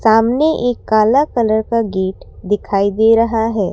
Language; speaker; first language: Hindi; non-native, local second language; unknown